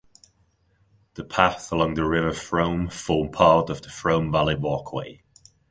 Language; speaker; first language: English; non-native, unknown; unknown